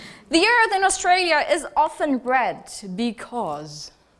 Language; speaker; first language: English; non-native, fluent; German